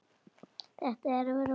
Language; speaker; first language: Icelandic; native; Icelandic